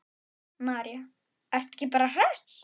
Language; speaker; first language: Icelandic; native; Icelandic